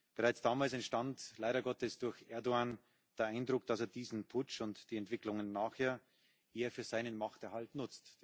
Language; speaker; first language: German; native; German